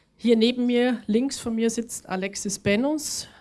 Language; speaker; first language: German; native; German